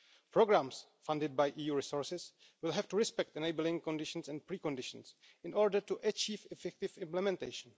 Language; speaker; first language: English; non-native, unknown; Czech